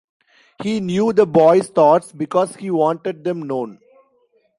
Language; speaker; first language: English; non-native, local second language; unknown